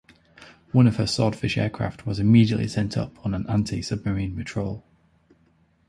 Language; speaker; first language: English; native; English